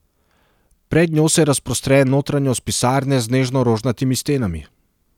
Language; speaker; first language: Slovenian; non-native, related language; Serbian